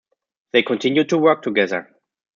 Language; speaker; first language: English; non-native, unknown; German